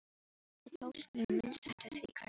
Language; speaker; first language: Icelandic; non-native, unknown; Filipino